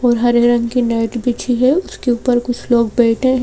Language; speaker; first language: Hindi; native; Hindi